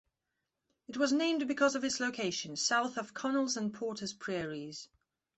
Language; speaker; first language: English; non-native, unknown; Belarusian